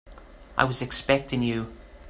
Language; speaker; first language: English; native; English